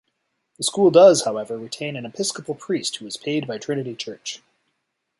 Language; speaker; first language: English; native; English